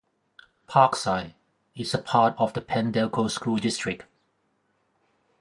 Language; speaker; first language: English; non-native, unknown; Thai